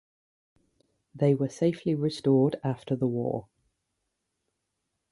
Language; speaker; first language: English; native; English